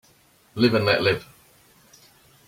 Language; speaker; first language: English; native; English